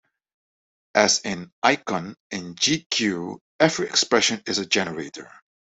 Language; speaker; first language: English; non-native, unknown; Dutch